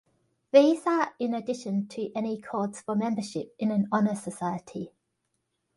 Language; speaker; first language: English; native; English